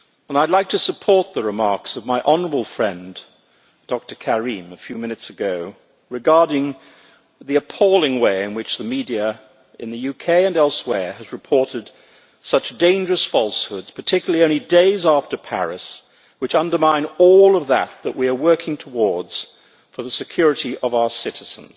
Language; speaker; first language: English; native; English